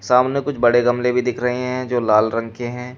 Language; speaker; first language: Hindi; native; Hindi